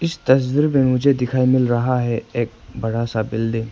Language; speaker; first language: Hindi; non-native, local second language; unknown